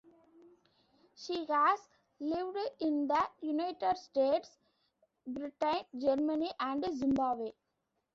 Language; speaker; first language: English; non-native, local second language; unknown